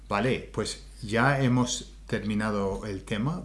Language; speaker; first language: Spanish; non-native, fluent; English